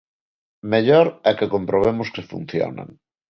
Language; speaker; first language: Galician; non-native, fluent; Spanish